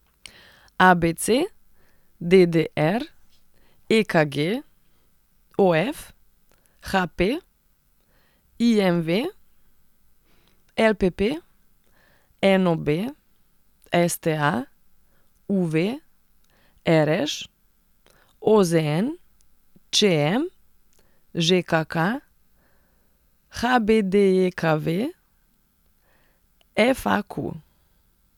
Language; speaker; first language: Slovenian; non-native, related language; Serbian